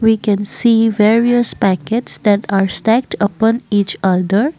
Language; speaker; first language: English; non-native, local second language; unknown